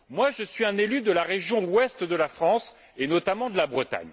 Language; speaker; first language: French; native; French